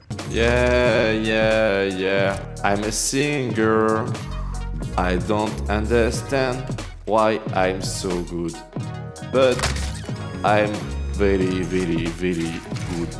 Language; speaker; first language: English; non-native, learner; French